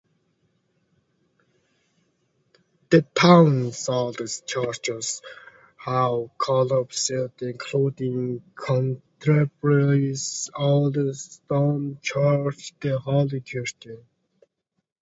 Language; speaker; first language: English; native; English